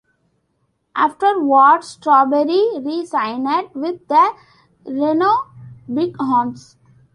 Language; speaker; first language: English; non-native, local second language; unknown